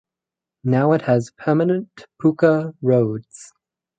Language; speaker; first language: English; native; English